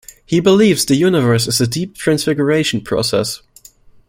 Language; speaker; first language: English; non-native, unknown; German